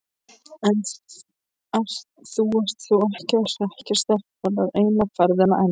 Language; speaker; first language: Icelandic; non-native, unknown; Polish